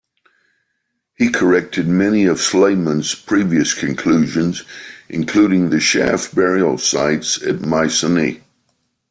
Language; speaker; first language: English; native; English